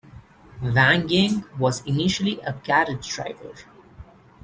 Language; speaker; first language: English; non-native, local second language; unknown